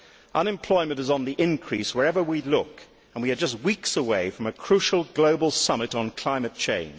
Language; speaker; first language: English; native; English